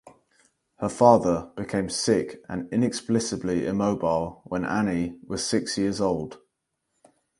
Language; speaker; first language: English; native; English